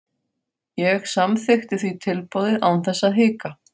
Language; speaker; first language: Icelandic; non-native, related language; Faroese